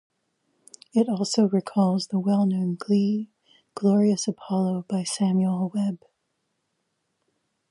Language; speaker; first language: English; native; English